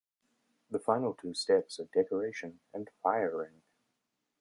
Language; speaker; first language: English; native; English